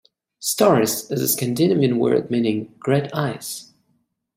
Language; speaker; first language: English; non-native, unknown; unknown